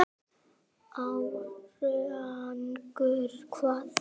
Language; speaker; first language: Icelandic; native; Icelandic